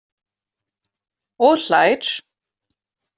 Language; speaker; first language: Icelandic; native; Icelandic